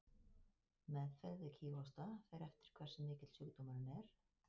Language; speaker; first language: Icelandic; native; Icelandic